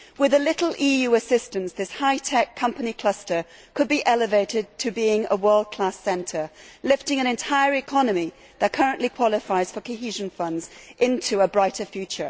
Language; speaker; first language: English; native; English